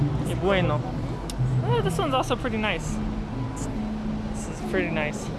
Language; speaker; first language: English; native; English